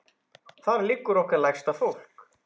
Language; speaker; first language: Icelandic; native; Icelandic